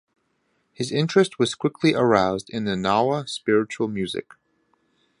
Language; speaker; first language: English; native; English